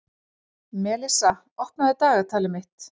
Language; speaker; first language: Icelandic; native; Icelandic